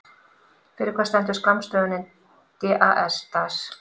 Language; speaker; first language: Icelandic; native; Icelandic